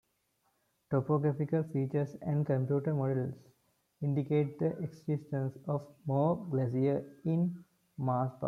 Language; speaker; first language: English; non-native, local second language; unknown